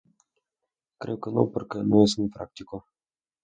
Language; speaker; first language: Spanish; non-native, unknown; Russian